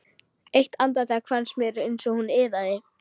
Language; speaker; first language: Icelandic; native; Icelandic